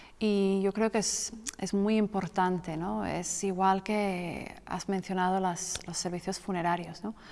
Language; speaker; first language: Spanish; non-native, fluent; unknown